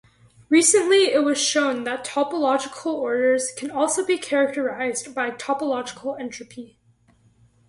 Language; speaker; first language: English; native; English